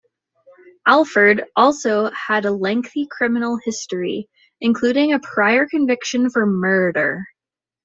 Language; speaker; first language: English; native; English